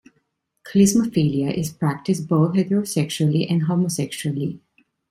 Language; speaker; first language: English; non-native, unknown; Italian